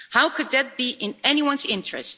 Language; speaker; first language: English; non-native, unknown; Dutch